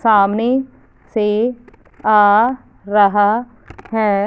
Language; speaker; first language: Hindi; non-native, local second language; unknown